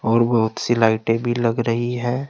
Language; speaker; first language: Hindi; native; Hindi